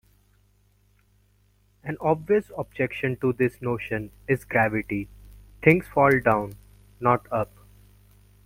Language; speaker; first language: English; non-native, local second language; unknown